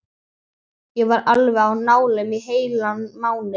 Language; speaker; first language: Icelandic; native; Icelandic